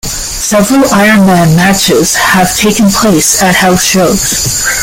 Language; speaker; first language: English; native; English